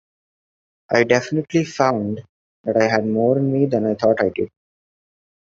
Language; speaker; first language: English; non-native, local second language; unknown